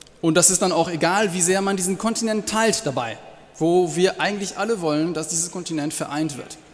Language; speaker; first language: German; non-native, fluent; French